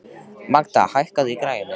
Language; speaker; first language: Icelandic; native; Icelandic